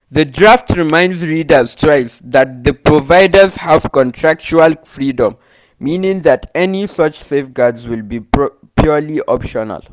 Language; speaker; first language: English; non-native, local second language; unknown